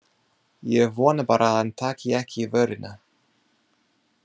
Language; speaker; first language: Icelandic; non-native, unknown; English